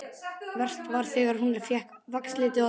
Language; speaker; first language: Icelandic; native; Icelandic